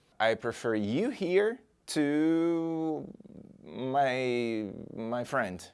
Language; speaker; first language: English; non-native, fluent; Portuguese